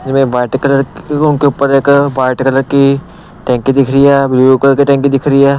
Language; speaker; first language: Hindi; non-native, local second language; Punjabi